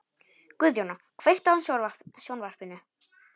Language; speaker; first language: Icelandic; non-native, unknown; Polish